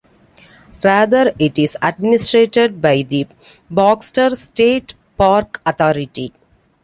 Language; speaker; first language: English; non-native, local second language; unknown